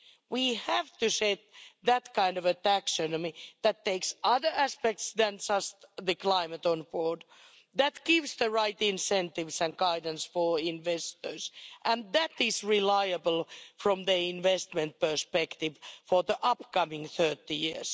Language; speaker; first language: English; non-native, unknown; Finnish